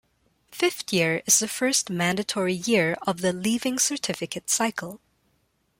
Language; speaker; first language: English; non-native, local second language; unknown